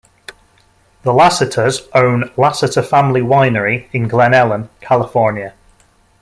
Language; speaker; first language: English; native; English